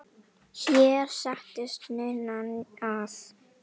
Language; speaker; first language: Icelandic; non-native, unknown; Indonesian